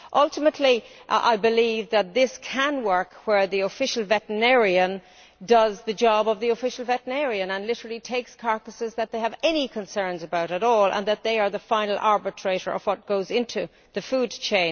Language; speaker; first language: English; native; English